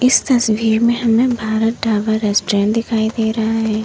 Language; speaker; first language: Hindi; native; Hindi